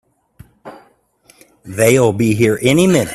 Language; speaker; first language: English; native; English